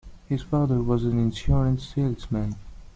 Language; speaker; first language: English; non-native, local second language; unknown